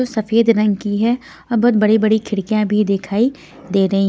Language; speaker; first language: Hindi; non-native, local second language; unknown